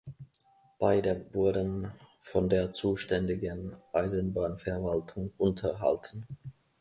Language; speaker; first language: German; non-native, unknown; Finnish